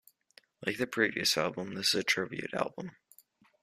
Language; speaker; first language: English; native; English